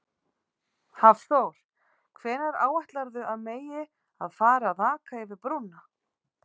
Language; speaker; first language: Icelandic; native; Icelandic